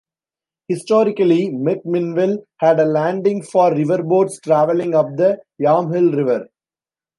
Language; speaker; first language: English; non-native, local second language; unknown